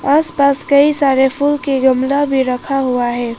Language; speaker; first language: Hindi; non-native, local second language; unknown